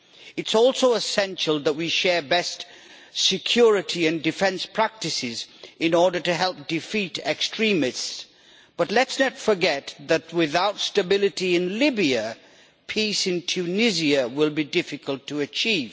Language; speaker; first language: English; native; English